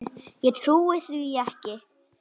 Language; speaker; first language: Icelandic; native; Icelandic